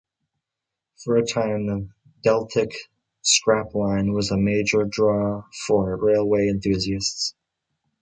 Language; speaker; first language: English; native; English